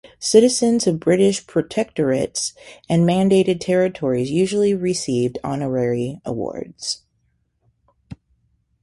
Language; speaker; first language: English; native; English